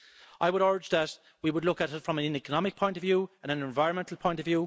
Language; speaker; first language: English; native; English